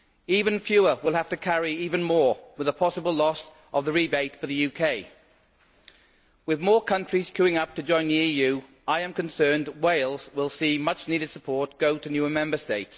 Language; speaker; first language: English; native; English